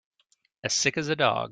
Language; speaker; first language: English; native; English